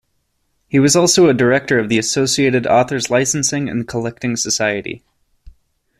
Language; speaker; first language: English; native; English